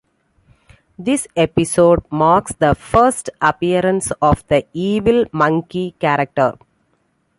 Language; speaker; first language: English; non-native, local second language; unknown